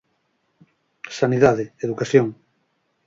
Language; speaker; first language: Galician; native; Galician